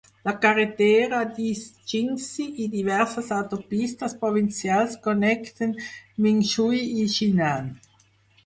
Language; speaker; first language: Catalan; non-native, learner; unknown